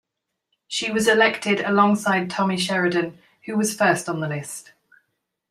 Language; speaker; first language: English; native; English